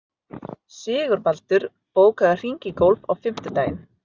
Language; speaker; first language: Icelandic; non-native, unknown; Filipino